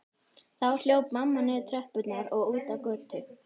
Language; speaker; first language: Icelandic; native; Icelandic